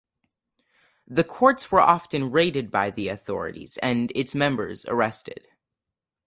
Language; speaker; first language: English; native; English